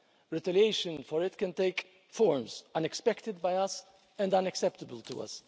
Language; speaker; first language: English; non-native, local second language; Maltese